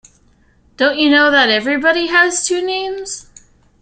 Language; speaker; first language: English; native; English